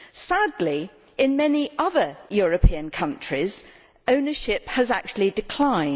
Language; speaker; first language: English; native; English